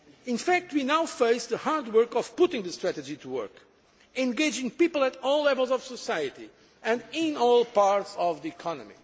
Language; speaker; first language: English; non-native, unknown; Portuguese